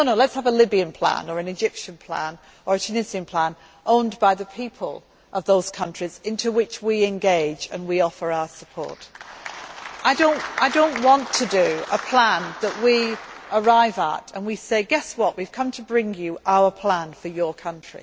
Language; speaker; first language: English; native; English